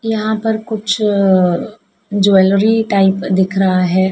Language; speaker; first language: Hindi; native; Hindi